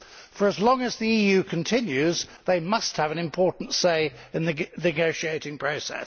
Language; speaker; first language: English; native; English